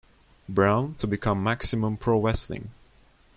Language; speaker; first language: English; non-native, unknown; Turkish